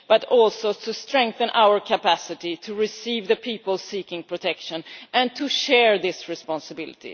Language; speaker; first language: English; non-native, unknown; Swedish